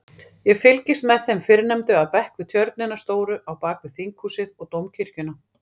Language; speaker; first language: Icelandic; native; Icelandic